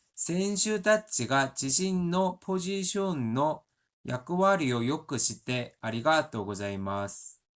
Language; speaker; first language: Japanese; non-native, learner; Korean